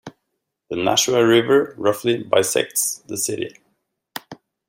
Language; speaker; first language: English; native; English